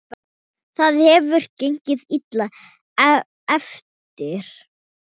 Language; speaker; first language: Icelandic; non-native, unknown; Thai